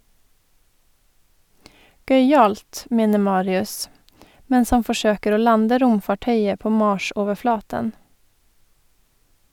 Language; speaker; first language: Norwegian; non-native, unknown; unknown